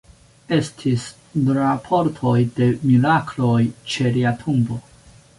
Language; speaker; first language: Esperanto; non-native, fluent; Chinese